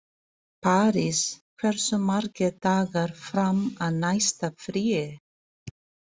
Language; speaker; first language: Icelandic; non-native, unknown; Filipino